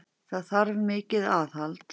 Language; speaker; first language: Icelandic; native; Icelandic